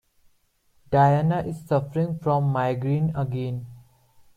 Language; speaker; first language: English; non-native, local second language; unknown